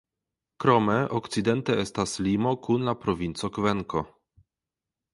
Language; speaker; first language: Esperanto; non-native, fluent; Polish